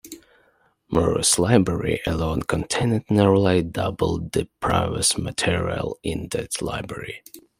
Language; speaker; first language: English; non-native, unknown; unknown